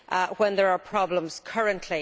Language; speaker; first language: English; native; English